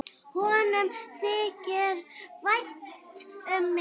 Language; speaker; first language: Icelandic; native; Icelandic